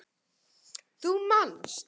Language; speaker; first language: Icelandic; native; Icelandic